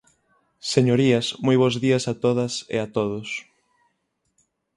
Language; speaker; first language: Galician; native; Galician